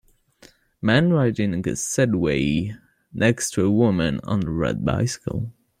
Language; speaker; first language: English; non-native, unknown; French